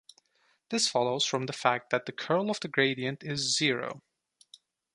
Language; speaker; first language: English; non-native, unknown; Turkish